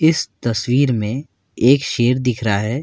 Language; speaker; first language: Hindi; native; Hindi